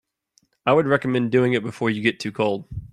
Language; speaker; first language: English; native; English